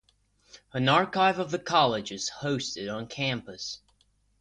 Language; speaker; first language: English; non-native, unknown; Russian